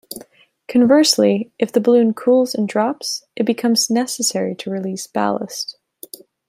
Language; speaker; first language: English; native; English